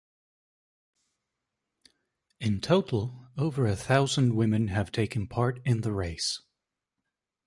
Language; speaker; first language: English; native; English